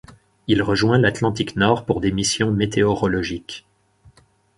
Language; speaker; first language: French; native; French